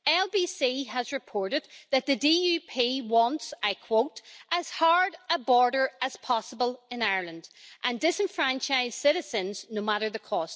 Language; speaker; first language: English; native; English